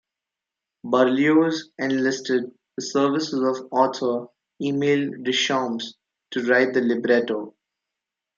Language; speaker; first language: English; non-native, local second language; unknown